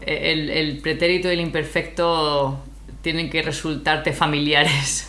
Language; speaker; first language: Spanish; native; Spanish